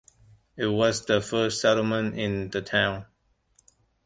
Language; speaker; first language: English; non-native, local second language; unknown